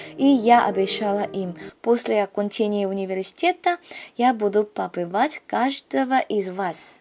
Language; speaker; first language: Russian; non-native, learner; Korean